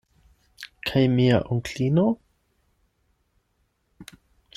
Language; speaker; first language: Esperanto; non-native, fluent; German